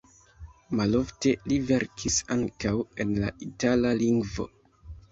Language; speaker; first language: Esperanto; non-native, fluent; Kinyarwanda